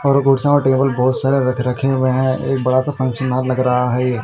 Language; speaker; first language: Hindi; non-native, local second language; Punjabi